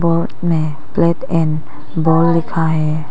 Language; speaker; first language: Hindi; non-native, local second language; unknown